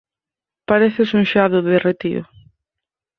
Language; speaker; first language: Galician; native; Galician